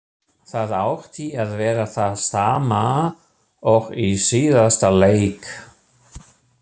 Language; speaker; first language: Icelandic; non-native, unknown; German